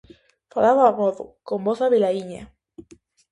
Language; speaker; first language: Galician; native; Galician